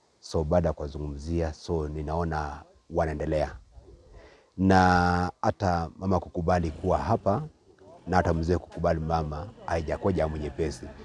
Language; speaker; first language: Swahili; non-native, local second language; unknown